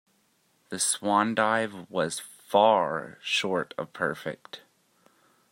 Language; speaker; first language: English; native; English